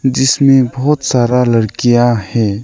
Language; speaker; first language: Hindi; non-native, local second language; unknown